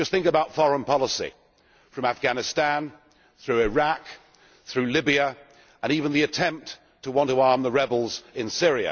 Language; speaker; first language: English; native; English